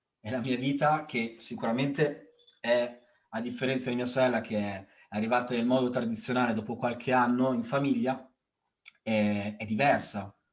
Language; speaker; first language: Italian; early bilingual, other home language; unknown